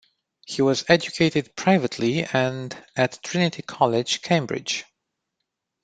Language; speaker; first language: English; non-native, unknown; Romanian